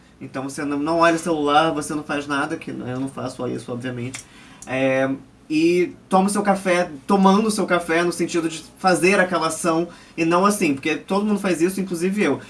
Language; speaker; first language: Portuguese; early bilingual, other home language; Chinese